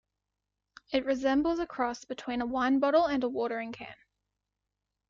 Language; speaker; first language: English; native; English